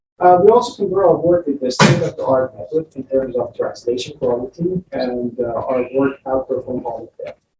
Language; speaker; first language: English; non-native, fluent; Persian